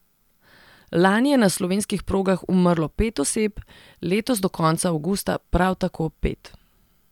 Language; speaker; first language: Slovenian; non-native, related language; Serbian